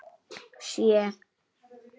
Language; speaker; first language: Icelandic; native; Icelandic